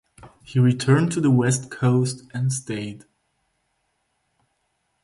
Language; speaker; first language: English; non-native, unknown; Swiss German